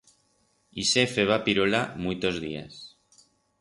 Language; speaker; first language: Aragonese; non-native, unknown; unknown